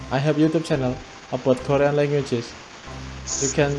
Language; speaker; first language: English; non-native, learner; Indonesian